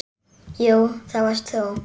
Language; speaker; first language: Icelandic; native; Icelandic